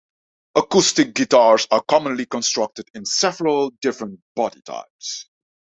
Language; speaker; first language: English; non-native, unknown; Dutch